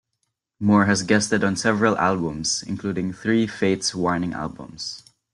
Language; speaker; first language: English; non-native, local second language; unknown